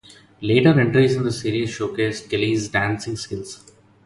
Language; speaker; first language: English; non-native, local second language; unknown